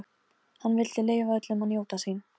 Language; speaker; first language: Icelandic; non-native, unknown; Polish